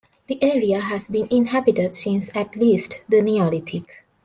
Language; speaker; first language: English; non-native, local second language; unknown